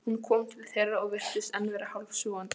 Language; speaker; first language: Icelandic; non-native, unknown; Polish